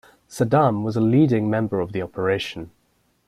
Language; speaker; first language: English; native; English